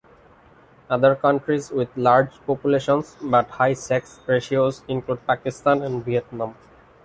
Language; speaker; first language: English; non-native, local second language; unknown